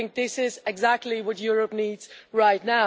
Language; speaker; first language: English; non-native, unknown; Dutch